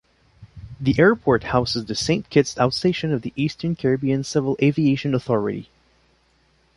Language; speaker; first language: English; non-native, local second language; French